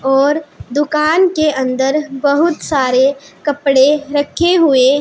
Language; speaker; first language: Hindi; non-native, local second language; Punjabi